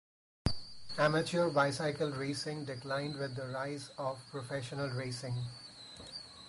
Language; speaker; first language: English; non-native, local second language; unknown